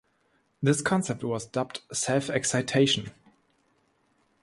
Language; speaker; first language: English; non-native, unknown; German